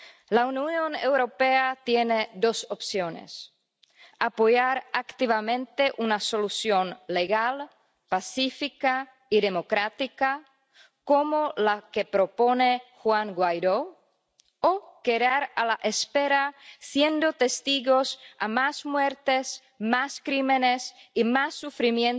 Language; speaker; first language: Spanish; non-native, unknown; Czech